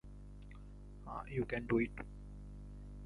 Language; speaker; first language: English; non-native, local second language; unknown